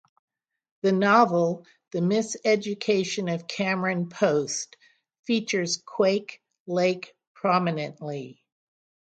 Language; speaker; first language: English; native; English